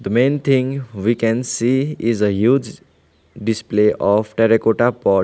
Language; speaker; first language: English; non-native, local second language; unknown